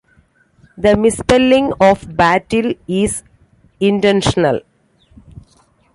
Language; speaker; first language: English; non-native, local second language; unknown